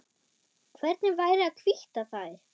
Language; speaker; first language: Icelandic; non-native, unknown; German